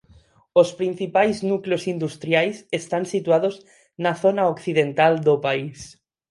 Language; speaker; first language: Galician; non-native, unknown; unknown